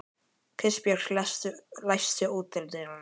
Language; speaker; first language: Icelandic; native; Icelandic